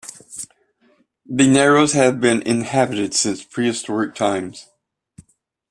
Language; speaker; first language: English; native; English